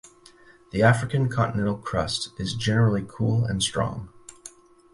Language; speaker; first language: English; native; English